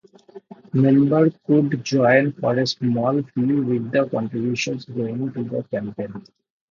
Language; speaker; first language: English; non-native, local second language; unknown